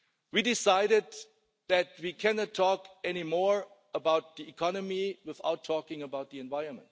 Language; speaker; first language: English; non-native, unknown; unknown